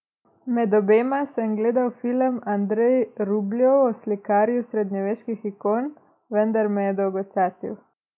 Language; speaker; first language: Slovenian; native; Slovenian